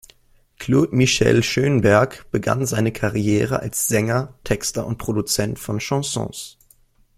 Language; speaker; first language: German; native; German